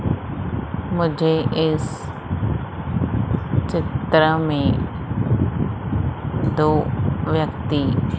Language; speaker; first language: Hindi; native; Hindi